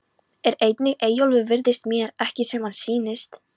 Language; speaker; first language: Icelandic; non-native, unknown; Polish